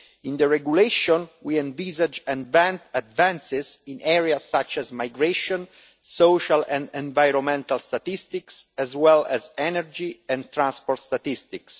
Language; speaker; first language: English; non-native, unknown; Italian